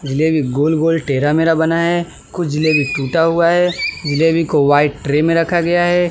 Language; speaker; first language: Hindi; non-native, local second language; Gujarati